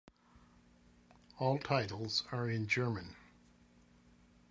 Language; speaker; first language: English; native; English